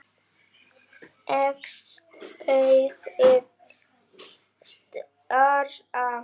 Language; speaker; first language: Icelandic; native; Icelandic